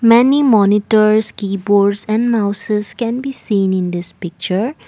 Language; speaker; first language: English; non-native, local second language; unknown